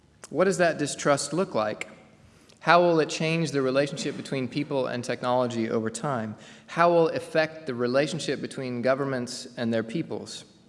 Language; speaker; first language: English; native; English